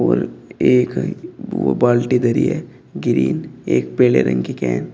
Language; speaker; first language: Hindi; native; Hindi